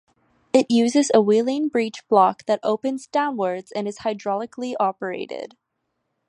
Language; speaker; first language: English; native; English